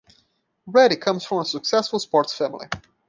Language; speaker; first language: English; non-native, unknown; Portuguese